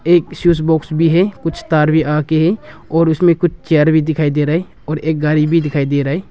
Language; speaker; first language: Hindi; non-native, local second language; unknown